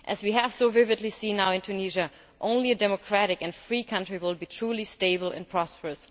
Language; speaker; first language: English; non-native, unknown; German